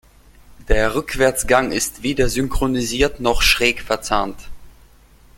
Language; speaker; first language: German; non-native, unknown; Russian